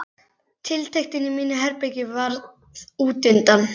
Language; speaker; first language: Icelandic; native; Icelandic